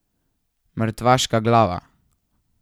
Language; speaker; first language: Slovenian; native; Slovenian